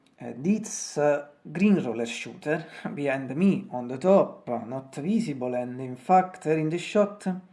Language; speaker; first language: English; non-native, learner; Italian